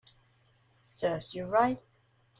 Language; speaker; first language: English; non-native, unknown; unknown